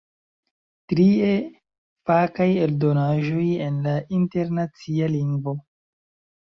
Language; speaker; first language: Esperanto; non-native, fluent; Chinese